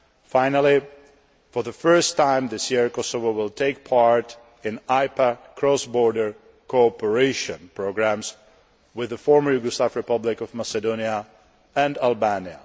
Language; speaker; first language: English; non-native, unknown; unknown